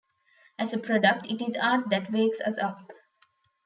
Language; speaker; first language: English; non-native, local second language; Tamil